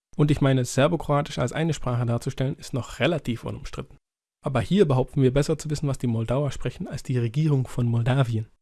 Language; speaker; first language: German; native; German